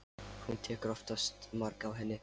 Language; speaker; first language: Icelandic; non-native, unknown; Lithuanian